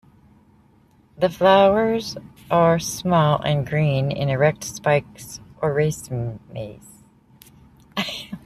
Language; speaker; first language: English; native; English